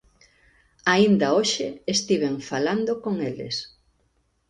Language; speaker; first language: Galician; native; Galician